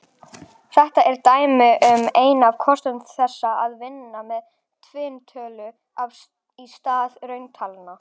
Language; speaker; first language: Icelandic; native; Icelandic